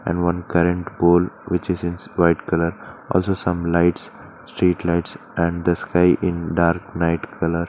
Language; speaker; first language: English; non-native, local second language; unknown